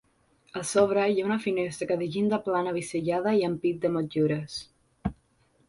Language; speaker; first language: Catalan; non-native, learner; Spanish